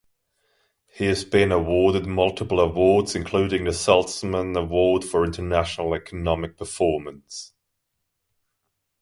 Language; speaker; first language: English; non-native, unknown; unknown